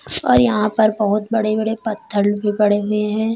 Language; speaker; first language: Hindi; native; Hindi